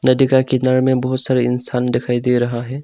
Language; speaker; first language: Hindi; non-native, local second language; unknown